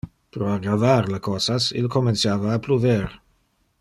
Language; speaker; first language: Interlingua; non-native, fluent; Dutch